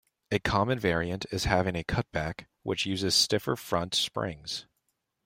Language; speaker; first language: English; native; English